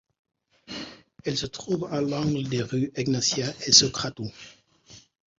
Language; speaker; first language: French; non-native, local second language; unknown